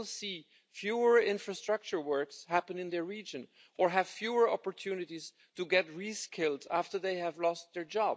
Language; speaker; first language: English; non-native, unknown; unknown